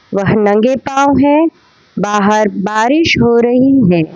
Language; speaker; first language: Hindi; non-native, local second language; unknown